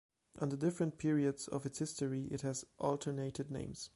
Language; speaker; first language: English; non-native, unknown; German